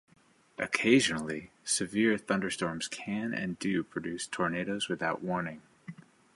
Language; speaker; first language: English; native; English